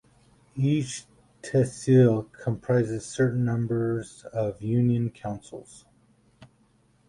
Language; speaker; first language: English; native; English